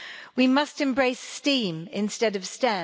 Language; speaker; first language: English; native; English